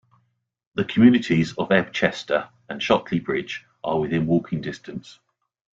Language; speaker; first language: English; native; English